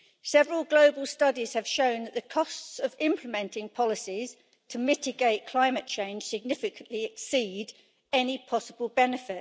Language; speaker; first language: English; native; English